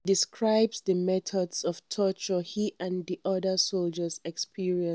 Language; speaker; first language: English; non-native, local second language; Hausa